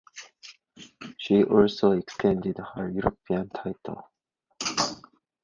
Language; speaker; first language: English; non-native, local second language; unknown